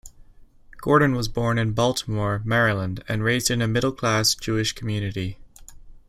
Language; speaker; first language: English; native; English